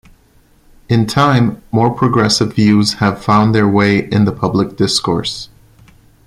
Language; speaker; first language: English; non-native, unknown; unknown